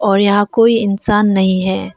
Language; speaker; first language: Hindi; non-native, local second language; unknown